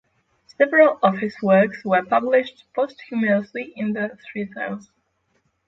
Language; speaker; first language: English; non-native, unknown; Polish